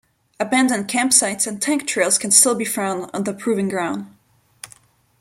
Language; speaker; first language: English; non-native, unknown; French